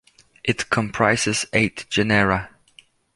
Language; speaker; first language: English; non-native, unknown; Polish